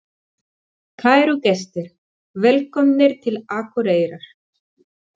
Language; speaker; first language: Icelandic; non-native, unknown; Spanish